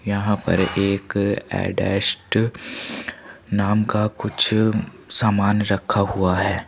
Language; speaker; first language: Hindi; native; Hindi